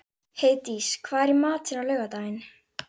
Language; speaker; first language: Icelandic; native; Icelandic